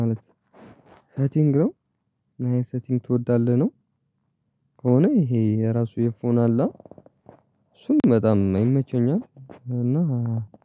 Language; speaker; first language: Amharic; non-native, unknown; Tigrinya